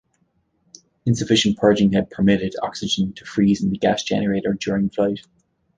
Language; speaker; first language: English; native; English